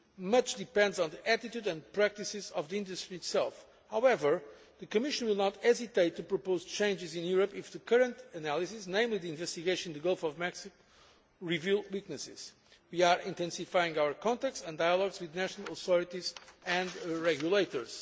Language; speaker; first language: English; non-native, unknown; Portuguese